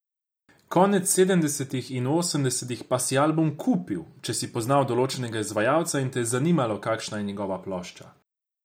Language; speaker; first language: Slovenian; non-native, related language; Croatian